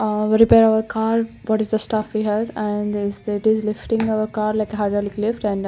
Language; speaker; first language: English; non-native, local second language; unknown